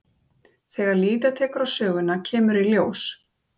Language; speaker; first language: Icelandic; native; Icelandic